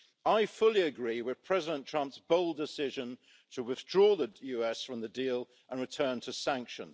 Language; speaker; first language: English; native; English